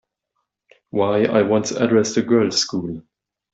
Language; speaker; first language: English; non-native, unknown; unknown